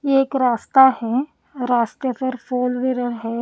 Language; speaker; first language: Hindi; non-native, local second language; Punjabi